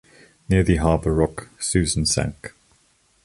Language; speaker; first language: English; non-native, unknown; German